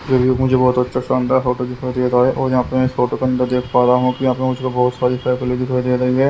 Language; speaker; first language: Hindi; native; Hindi